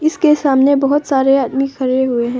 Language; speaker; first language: Hindi; non-native, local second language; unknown